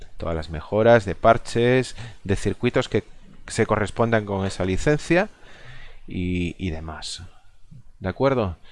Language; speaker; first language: Spanish; non-native, local second language; Galician